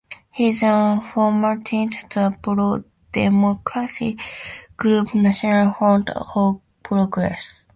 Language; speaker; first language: English; native; English